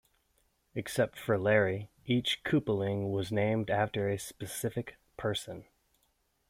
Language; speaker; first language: English; native; English